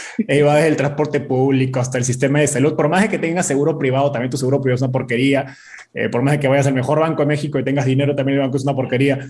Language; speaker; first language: Spanish; native; Spanish